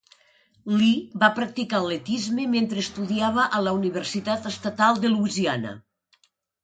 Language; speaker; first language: Catalan; native; Catalan